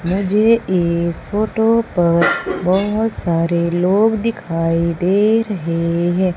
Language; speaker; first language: Hindi; native; Hindi